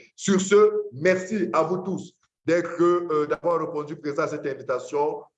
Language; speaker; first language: French; non-native, local second language; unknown